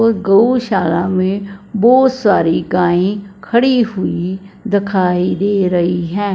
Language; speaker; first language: Hindi; non-native, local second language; Punjabi